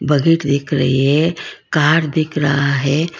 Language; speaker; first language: Hindi; non-native, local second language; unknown